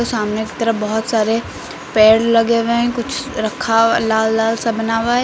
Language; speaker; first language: Hindi; native; Hindi